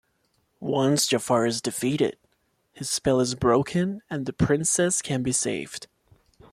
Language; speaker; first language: English; non-native, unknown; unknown